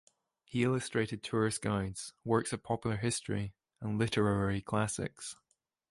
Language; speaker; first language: English; native; English